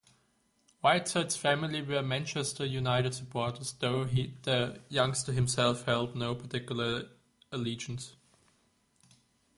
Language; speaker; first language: English; native; English